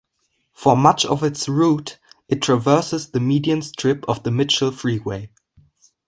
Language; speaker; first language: English; non-native, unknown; German